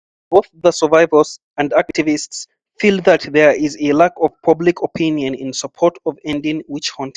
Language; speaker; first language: English; non-native, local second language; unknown